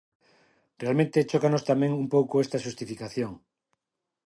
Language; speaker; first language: Galician; non-native, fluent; Spanish